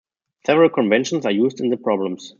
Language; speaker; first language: English; non-native, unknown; German